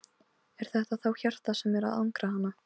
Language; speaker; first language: Icelandic; non-native, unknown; Polish